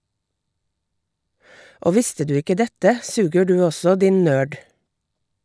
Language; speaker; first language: Norwegian; native; Norwegian